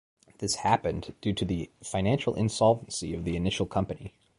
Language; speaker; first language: English; native; English